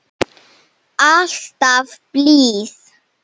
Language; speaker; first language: Icelandic; non-native, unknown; Slovenian